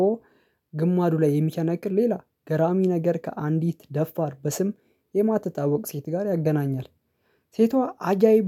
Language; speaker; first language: Amharic; non-native, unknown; Oromo